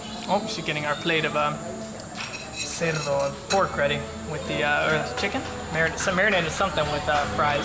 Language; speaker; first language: English; native; English